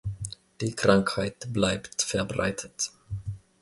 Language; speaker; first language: German; non-native, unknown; Finnish